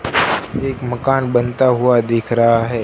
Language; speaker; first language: Hindi; non-native, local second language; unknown